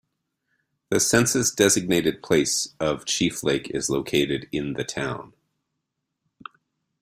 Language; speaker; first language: English; native; English